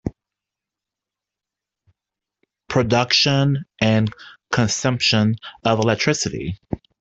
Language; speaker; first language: English; native; English